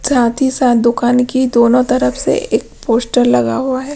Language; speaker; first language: Hindi; non-native, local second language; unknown